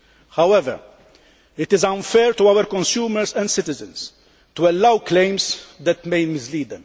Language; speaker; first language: English; non-native, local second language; Maltese